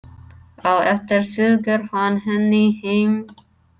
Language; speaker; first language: Icelandic; non-native, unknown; English